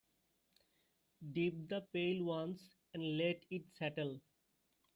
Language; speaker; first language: English; non-native, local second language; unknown